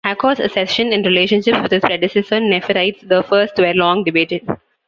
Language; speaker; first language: English; non-native, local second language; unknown